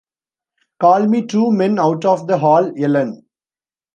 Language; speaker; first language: English; non-native, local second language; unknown